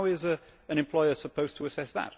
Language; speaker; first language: English; native; English